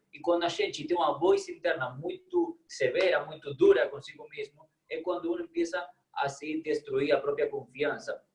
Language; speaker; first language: Portuguese; non-native, fluent; Spanish